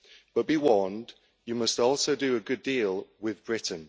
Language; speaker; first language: English; native; English